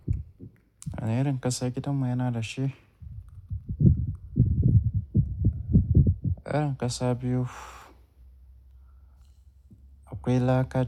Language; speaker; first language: Hausa; native; Hausa